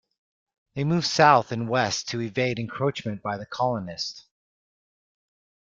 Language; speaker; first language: English; native; English